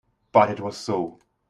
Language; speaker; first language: English; non-native, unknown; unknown